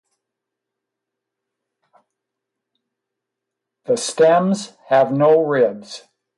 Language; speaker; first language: English; native; English